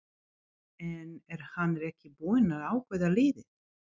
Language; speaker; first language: Icelandic; non-native, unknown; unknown